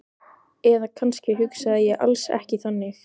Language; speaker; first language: Icelandic; native; Icelandic